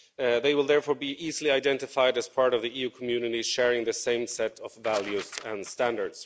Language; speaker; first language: English; non-native, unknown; Swedish